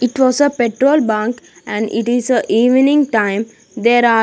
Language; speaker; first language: English; non-native, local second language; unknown